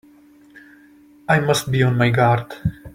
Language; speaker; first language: English; non-native, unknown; Czech